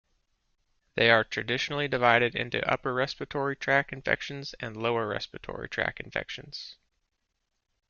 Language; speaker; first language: English; native; English